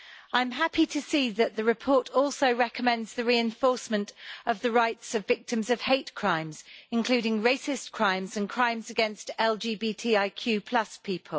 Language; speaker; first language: English; native; English